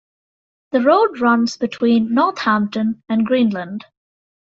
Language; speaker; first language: English; native; English